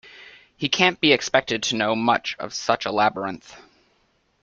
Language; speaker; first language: English; native; English